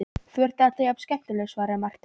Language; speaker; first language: Icelandic; non-native, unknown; Polish